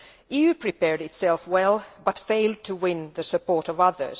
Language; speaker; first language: English; non-native, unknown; Finnish